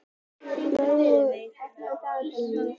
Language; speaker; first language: Icelandic; native; Icelandic